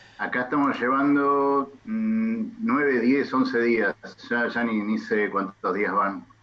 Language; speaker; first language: Spanish; native; Spanish